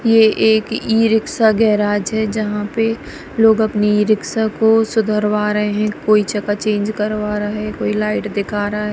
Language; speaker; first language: Hindi; non-native, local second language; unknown